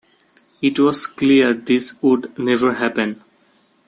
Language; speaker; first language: English; non-native, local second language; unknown